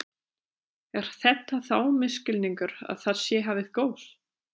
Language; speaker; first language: Icelandic; non-native, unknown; German